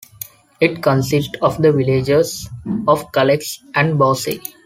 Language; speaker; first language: English; non-native, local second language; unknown